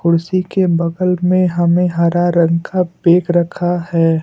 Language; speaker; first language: Hindi; non-native, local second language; Assamese